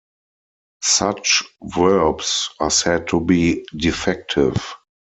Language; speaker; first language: English; non-native, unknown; German